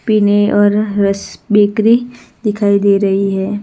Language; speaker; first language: Hindi; non-native, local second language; Gujarati